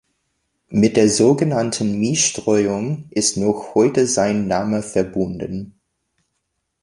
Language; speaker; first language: German; non-native, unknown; English